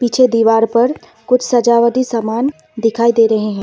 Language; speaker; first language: Hindi; non-native, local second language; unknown